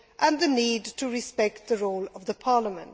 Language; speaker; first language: English; non-native, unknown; Swedish